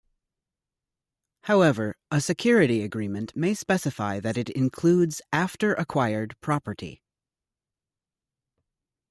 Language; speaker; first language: English; native; English